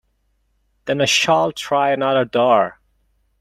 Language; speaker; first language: English; non-native, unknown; Mongolian